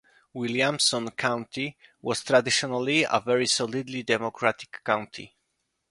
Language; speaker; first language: English; non-native, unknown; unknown